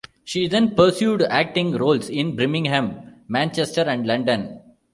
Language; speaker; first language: English; non-native, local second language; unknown